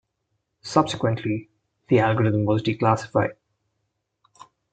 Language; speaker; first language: English; non-native, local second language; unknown